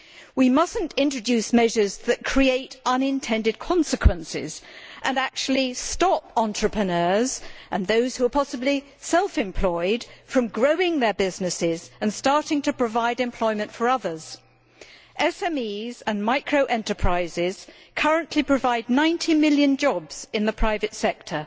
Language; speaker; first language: English; native; English